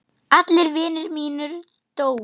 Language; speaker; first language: Icelandic; non-native, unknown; German